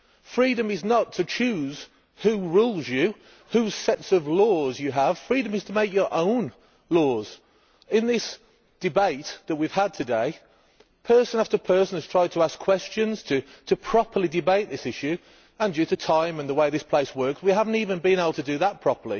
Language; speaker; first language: English; native; English